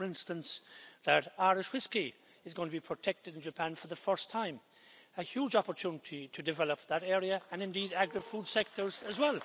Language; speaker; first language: English; native; English